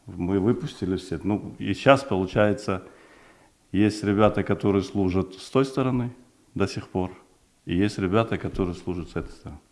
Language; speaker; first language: Russian; non-native, local second language; Uzbek